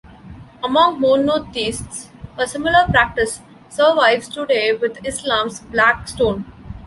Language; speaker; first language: English; non-native, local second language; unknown